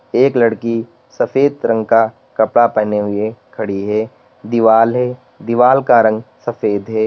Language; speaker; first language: Hindi; native; Hindi